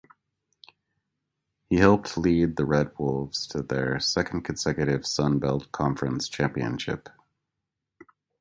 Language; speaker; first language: English; native; English